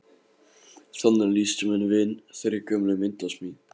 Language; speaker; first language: Icelandic; non-native, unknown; Polish